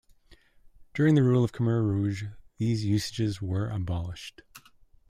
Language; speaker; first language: English; native; English